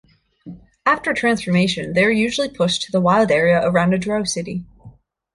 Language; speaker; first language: English; native; English